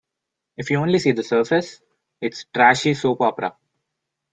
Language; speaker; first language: English; non-native, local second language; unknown